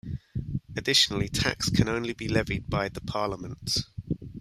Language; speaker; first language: English; native; English